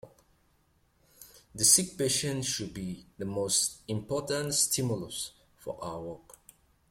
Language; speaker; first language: English; native; English